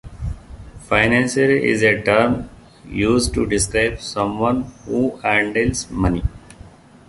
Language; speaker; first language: English; non-native, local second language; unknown